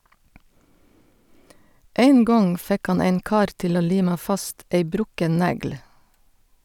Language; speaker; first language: Norwegian; native; Norwegian